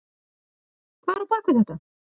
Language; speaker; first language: Icelandic; native; Icelandic